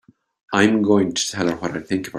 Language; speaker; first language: English; native; English